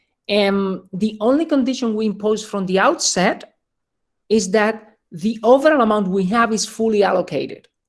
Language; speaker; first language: English; non-native, fluent; Spanish